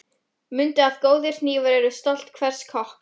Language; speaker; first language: Icelandic; non-native, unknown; Polish